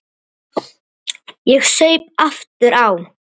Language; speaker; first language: Icelandic; native; Icelandic